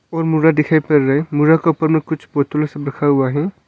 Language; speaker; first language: Hindi; non-native, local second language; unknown